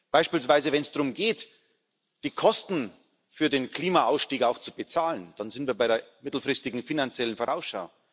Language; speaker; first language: German; native; German